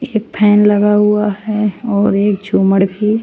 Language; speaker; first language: Hindi; native; Hindi